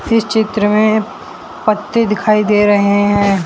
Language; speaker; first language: Hindi; non-native, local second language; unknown